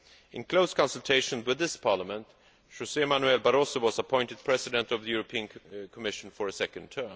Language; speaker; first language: English; non-native, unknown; Swedish